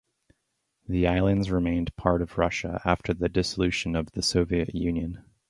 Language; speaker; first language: English; native; English